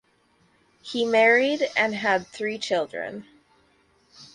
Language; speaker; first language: English; native; English